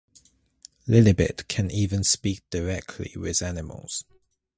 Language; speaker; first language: English; native; English